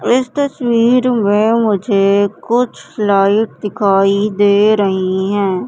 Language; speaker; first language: Hindi; native; Hindi